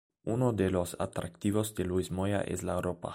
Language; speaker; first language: Spanish; non-native, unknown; German